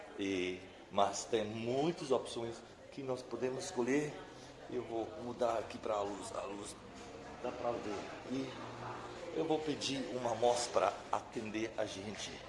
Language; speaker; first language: Portuguese; non-native, fluent; English